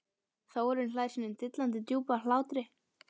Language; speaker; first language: Icelandic; native; Icelandic